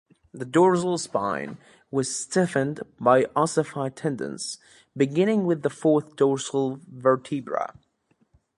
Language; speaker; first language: English; native; English